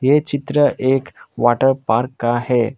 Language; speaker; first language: Hindi; non-native, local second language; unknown